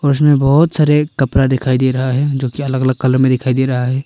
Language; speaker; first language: Hindi; early bilingual, other home language; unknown